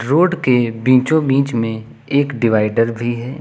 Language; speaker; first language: Hindi; native; Hindi